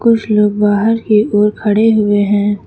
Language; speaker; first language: Hindi; native; Hindi